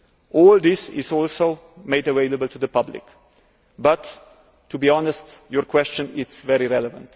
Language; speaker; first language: English; non-native, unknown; Slovenian